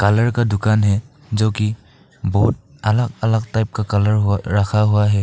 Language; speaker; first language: Hindi; non-native, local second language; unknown